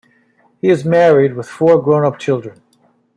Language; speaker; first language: English; native; English